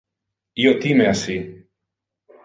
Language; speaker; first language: Interlingua; non-native, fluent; Italian